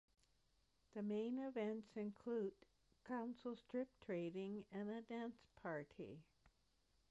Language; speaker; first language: English; native; English